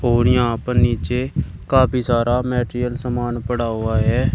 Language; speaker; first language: Hindi; native; Hindi